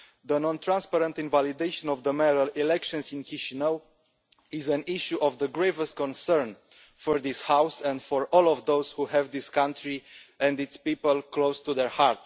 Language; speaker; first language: English; non-native, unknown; Romanian